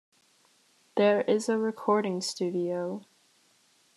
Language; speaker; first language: English; native; English